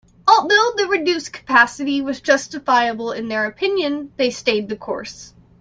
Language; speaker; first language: English; native; English